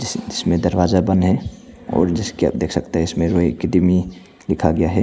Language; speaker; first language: Hindi; non-native, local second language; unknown